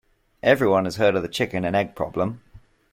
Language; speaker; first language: English; native; English